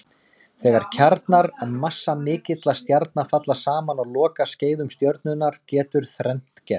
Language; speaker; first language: Icelandic; native; Icelandic